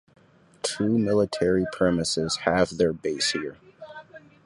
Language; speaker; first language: English; native; English